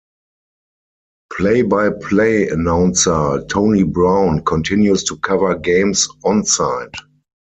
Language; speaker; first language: English; non-native, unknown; German